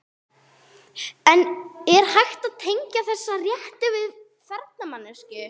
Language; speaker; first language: Icelandic; non-native, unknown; English